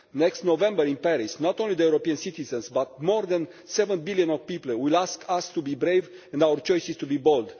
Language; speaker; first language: English; non-native, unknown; Romanian